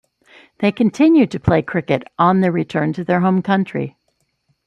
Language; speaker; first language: English; native; English